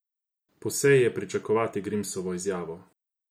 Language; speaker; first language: Slovenian; non-native, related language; Croatian